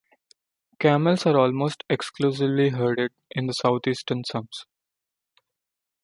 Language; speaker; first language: English; non-native, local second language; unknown